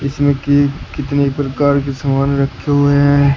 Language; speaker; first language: Hindi; native; Hindi